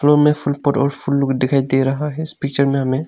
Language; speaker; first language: Hindi; non-native, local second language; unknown